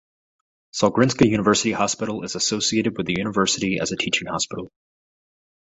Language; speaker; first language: English; native; English